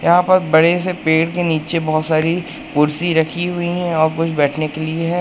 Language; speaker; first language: Hindi; native; Hindi